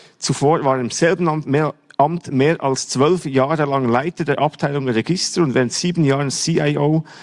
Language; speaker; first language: German; native; German